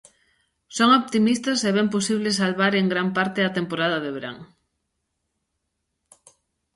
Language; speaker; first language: Galician; native; Galician